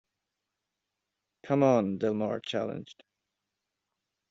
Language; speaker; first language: English; non-native, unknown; Swedish